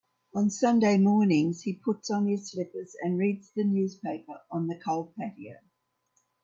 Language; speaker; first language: English; native; English